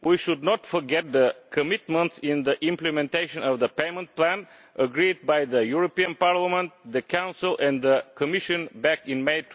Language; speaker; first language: English; non-native, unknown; Bulgarian